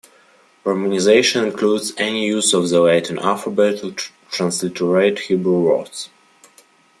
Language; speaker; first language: English; non-native, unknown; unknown